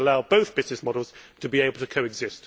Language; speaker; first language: English; native; English